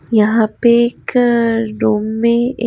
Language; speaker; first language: Hindi; native; Hindi